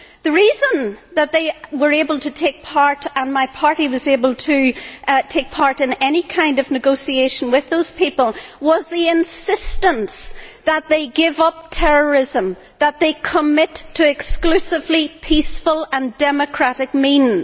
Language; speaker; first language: English; native; English